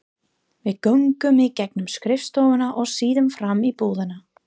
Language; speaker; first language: Icelandic; non-native, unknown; English